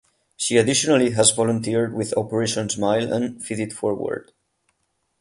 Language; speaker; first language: English; non-native, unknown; Catalan